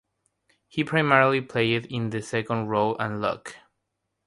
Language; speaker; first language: English; non-native, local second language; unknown